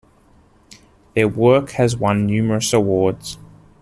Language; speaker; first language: English; native; English